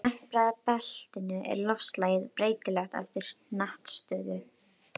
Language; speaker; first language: Icelandic; native; Icelandic